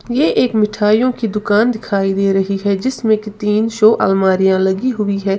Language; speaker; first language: Hindi; native; Hindi